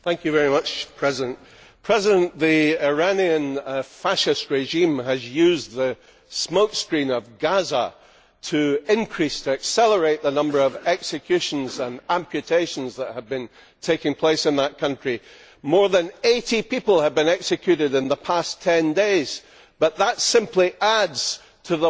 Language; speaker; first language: English; native; English